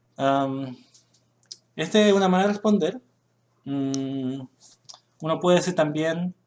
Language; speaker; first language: Spanish; early bilingual, other home language; Korean